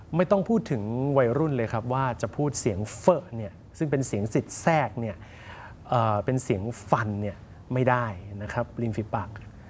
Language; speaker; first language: Thai; native; Thai